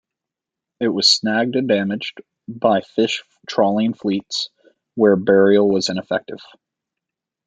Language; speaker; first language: English; native; English